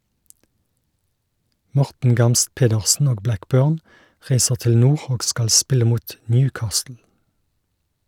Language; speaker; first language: Norwegian; native; Norwegian